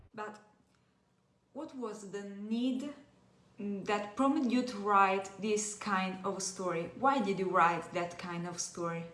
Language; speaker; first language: English; non-native, fluent; Italian